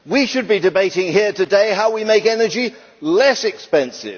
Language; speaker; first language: English; native; English